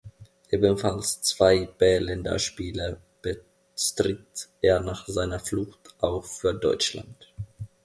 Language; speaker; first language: German; non-native, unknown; Finnish